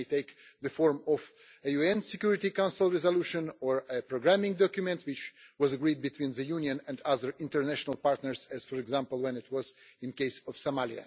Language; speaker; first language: English; non-native, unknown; Russian